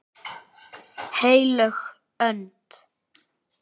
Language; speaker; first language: Icelandic; native; Icelandic